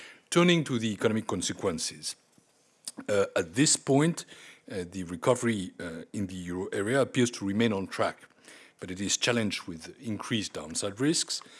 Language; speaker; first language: English; non-native, fluent; French